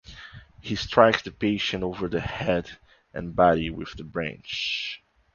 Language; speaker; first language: English; non-native, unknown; Portuguese